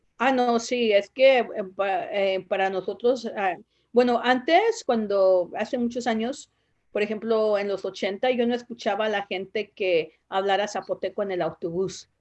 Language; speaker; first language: Spanish; non-native, local second language; Zapotec